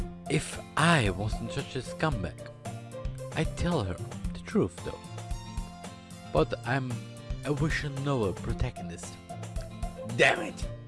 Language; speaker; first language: English; non-native, fluent; German